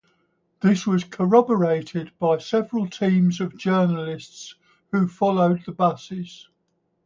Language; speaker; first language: English; native; English